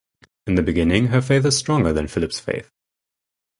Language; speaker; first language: English; non-native, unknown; German